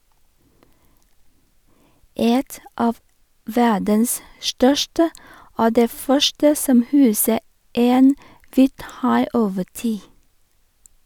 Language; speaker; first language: Norwegian; non-native, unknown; Vietnamese